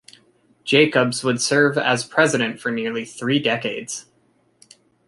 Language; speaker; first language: English; native; English